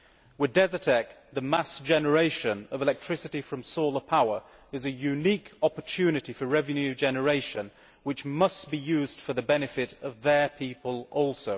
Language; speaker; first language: English; native; English